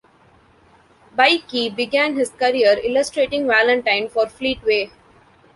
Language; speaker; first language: English; non-native, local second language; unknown